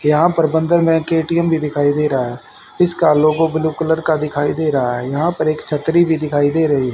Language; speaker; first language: Hindi; native; Hindi